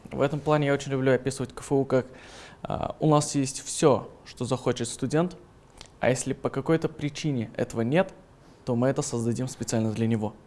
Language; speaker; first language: Russian; non-native, local second language; Uzbek